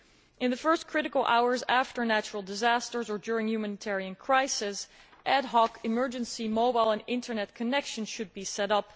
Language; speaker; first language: English; non-native, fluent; Dutch